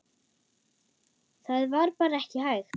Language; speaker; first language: Icelandic; non-native, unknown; German